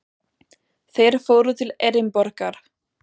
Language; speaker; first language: Icelandic; non-native, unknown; German